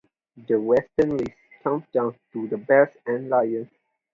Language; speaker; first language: English; non-native, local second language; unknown